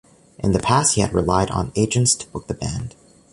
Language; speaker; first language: English; native; English